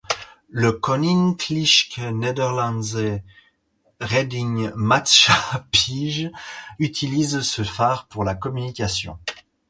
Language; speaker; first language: French; native; French